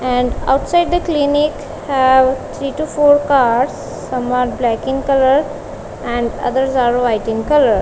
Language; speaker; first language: English; non-native, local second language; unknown